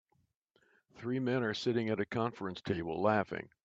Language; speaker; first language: English; native; English